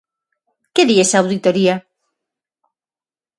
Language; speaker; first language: Galician; non-native, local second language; Spanish